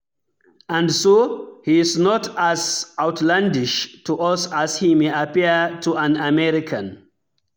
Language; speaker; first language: English; non-native, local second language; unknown